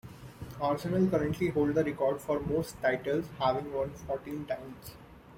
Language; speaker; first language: English; non-native, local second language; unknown